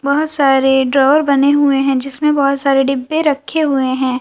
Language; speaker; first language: Hindi; native; Hindi